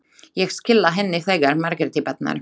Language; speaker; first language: Icelandic; non-native, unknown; Slovak